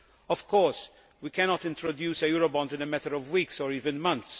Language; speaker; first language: English; non-native, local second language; Maltese